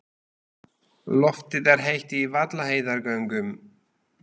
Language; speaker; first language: Icelandic; non-native, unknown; Slovak